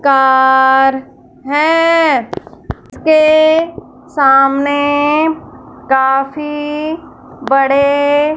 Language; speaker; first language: Hindi; non-native, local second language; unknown